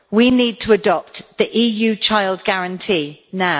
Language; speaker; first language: English; native; English